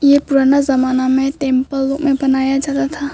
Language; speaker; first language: Hindi; non-native, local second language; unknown